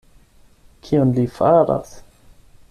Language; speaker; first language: Esperanto; non-native, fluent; German